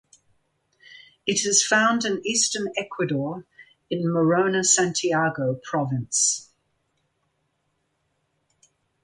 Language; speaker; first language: English; native; English